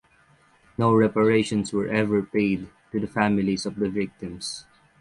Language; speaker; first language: English; non-native, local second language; Filipino